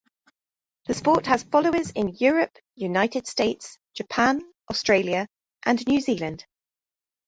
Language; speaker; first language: English; native; English